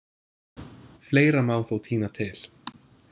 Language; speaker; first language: Icelandic; non-native, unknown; English